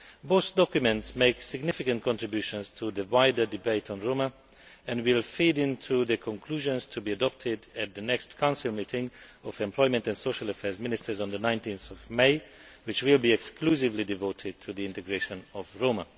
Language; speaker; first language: English; non-native, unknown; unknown